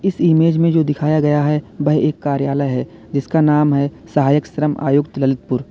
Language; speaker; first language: Hindi; native; Hindi